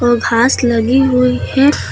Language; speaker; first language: Hindi; native; Hindi